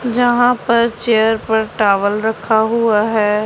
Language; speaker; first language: Hindi; non-native, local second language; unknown